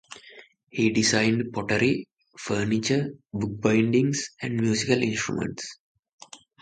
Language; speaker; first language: English; non-native, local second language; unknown